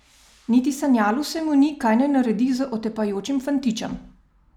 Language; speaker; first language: Slovenian; native; Slovenian